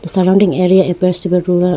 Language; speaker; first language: English; non-native, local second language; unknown